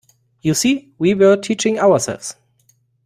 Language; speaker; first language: English; non-native, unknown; German